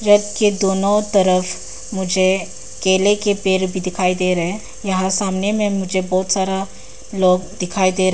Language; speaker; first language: Hindi; non-native, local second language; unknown